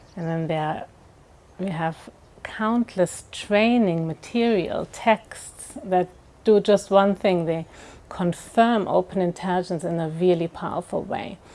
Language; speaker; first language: English; non-native, fluent; German